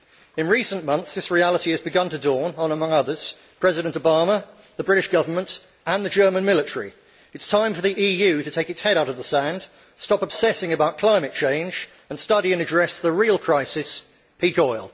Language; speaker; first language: English; native; English